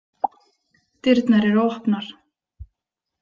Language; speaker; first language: Icelandic; native; Icelandic